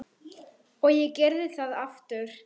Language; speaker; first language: Icelandic; non-native, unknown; Polish